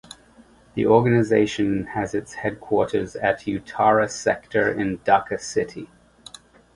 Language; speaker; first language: English; native; English